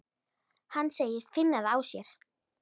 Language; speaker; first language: Icelandic; native; Icelandic